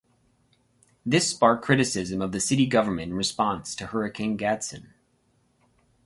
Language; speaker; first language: English; native; English